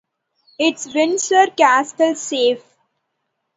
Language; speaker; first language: English; non-native, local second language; Tamil